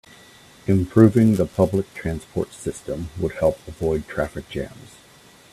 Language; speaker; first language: English; native; English